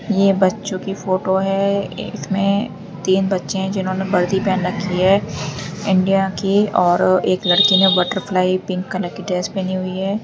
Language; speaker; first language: Hindi; native; Hindi